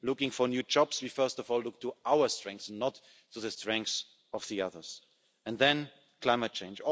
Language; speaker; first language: English; non-native, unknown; German